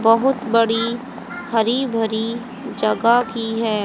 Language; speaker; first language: Hindi; native; Hindi